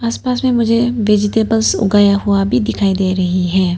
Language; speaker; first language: Hindi; non-native, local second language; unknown